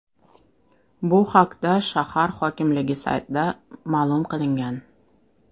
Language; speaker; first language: Uzbek; non-native, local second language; Russian